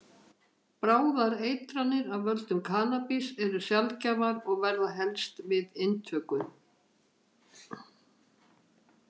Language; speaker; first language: Icelandic; native; Icelandic